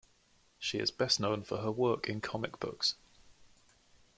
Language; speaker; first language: English; native; English